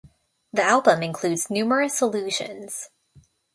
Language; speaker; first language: English; native; English